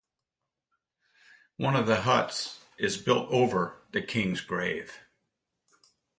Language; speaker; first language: English; native; English